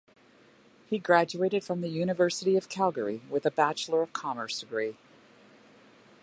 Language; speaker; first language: English; native; English